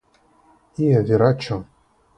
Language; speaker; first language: Esperanto; non-native, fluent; Russian